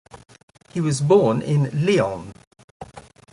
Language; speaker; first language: English; native; English